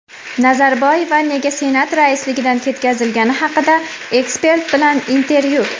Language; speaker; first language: Uzbek; native; Uzbek